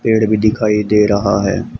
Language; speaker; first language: Hindi; native; Hindi